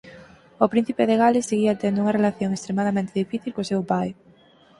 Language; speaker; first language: Galician; native; Galician